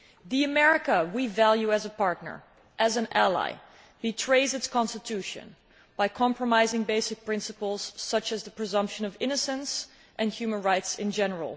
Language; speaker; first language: English; non-native, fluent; Dutch